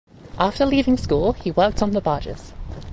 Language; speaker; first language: English; native; English